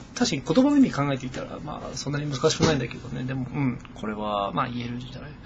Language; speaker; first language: Japanese; non-native, fluent; English